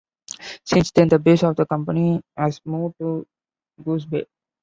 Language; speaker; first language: English; non-native, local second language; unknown